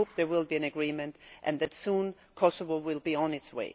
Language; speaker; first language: English; non-native, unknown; German